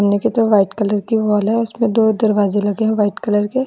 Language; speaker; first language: Hindi; non-native, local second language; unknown